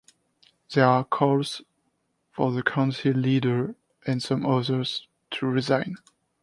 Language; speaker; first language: English; non-native, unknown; French